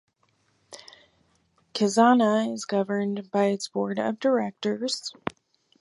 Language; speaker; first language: English; native; English